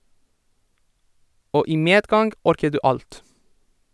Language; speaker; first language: Norwegian; non-native, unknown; Persian